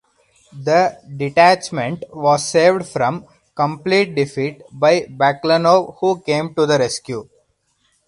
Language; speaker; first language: English; non-native, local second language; Hindi